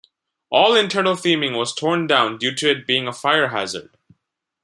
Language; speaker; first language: English; non-native, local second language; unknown